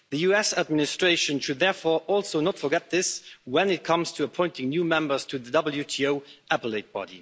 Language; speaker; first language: English; non-native, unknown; Luxembourgish